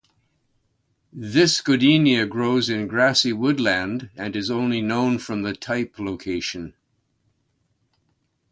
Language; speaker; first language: English; native; English